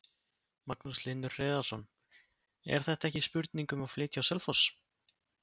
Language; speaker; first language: Icelandic; native; Icelandic